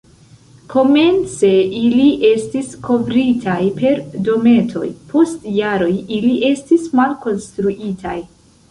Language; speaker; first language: Esperanto; non-native, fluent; Central Kurdish